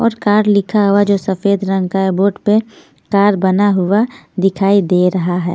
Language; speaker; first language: Hindi; non-native, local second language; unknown